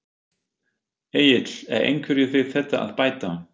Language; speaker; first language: Icelandic; non-native, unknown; German